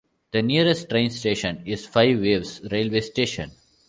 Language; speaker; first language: English; non-native, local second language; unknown